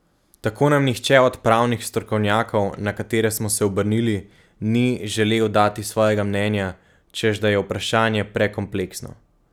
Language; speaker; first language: Slovenian; native; Slovenian